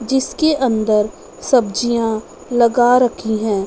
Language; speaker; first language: Hindi; non-native, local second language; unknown